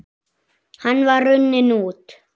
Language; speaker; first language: Icelandic; native; Icelandic